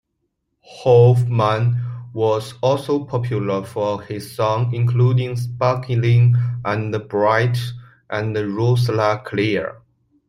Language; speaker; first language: English; non-native, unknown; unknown